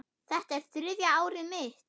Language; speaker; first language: Icelandic; non-native, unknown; German